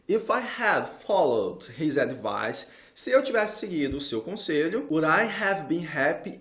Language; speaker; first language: English; non-native, fluent; Portuguese